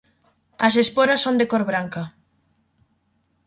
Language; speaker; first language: Galician; native; Galician